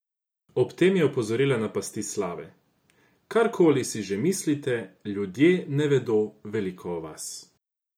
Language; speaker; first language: Slovenian; non-native, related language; Croatian